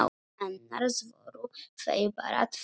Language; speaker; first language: Icelandic; non-native, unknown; Polish